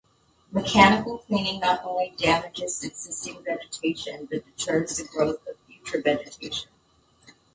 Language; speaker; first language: English; native; English